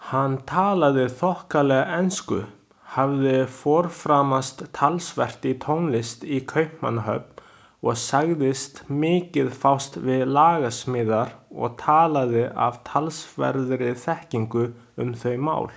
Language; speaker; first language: Icelandic; non-native, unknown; Chinese